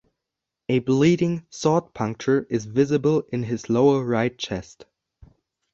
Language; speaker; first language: English; non-native, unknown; German